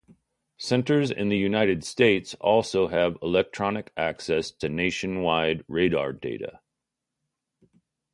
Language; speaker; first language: English; native; English